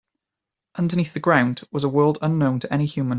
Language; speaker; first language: English; native; English